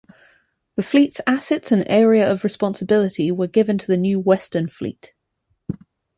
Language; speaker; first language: English; native; English